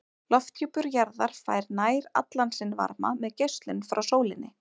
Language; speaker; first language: Icelandic; native; Icelandic